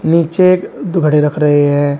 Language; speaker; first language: Hindi; native; Hindi